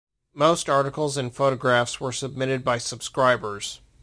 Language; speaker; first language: English; native; English